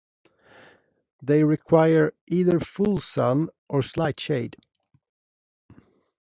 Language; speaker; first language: English; non-native, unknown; Swedish